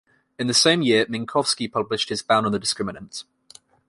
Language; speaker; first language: English; native; English